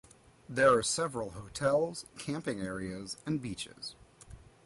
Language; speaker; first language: English; native; English